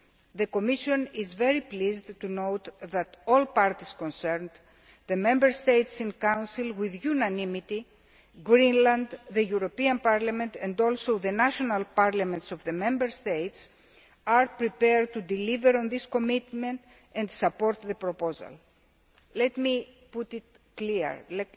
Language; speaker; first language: English; non-native, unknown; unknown